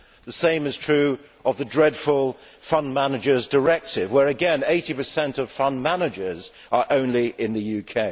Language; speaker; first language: English; native; English